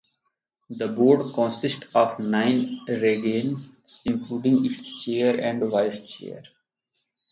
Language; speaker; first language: English; non-native, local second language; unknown